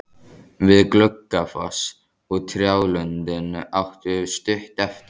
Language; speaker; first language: Icelandic; native; Icelandic